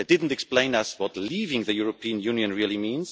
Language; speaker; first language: English; non-native, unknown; German